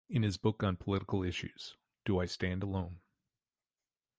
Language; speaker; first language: English; native; English